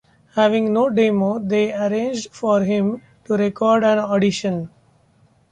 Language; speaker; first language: English; non-native, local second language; Marathi